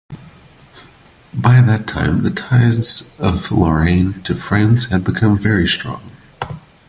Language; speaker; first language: English; non-native, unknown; Portuguese